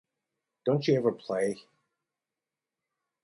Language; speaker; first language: English; native; English